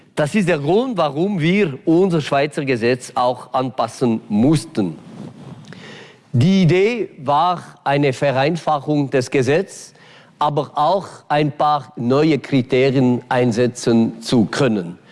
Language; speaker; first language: German; non-native, local second language; French